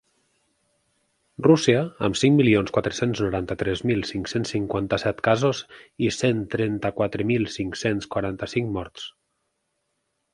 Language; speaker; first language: Catalan; native; Catalan